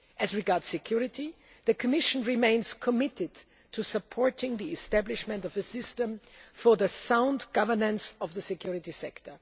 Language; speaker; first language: English; non-native, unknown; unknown